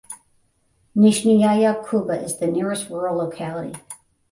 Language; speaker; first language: English; native; English